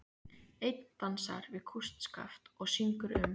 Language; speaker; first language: Icelandic; native; Icelandic